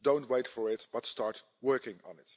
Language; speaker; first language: English; non-native, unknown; Dutch